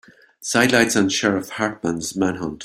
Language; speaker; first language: English; native; English